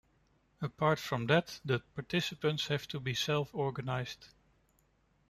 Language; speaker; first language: English; non-native, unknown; Dutch